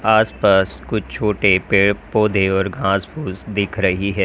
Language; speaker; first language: Hindi; native; Hindi